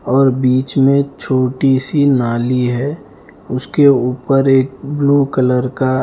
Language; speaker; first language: Hindi; non-native, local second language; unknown